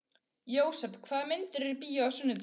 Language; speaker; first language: Icelandic; native; Icelandic